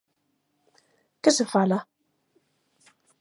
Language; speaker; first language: Galician; native; Galician